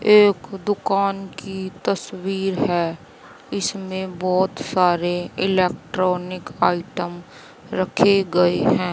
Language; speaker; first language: Hindi; native; Hindi